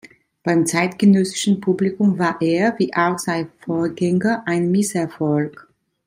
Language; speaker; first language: German; non-native, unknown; Italian